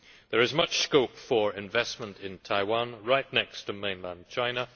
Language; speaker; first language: English; native; English